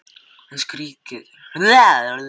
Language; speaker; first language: Icelandic; non-native, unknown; Filipino